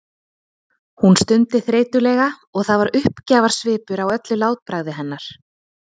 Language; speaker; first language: Icelandic; native; Icelandic